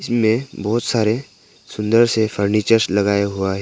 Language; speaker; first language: Hindi; non-native, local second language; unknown